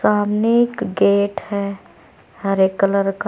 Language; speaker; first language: Hindi; native; Hindi